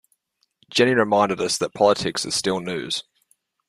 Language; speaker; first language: English; native; English